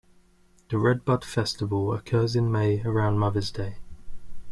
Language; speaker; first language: English; native; English